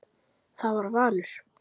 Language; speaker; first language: Icelandic; native; Icelandic